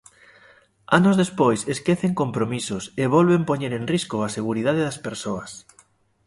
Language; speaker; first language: Galician; native; Galician